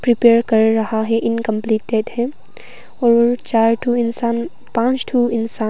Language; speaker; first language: Hindi; non-native, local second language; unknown